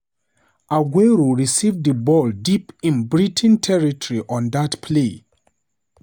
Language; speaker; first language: English; non-native, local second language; Hausa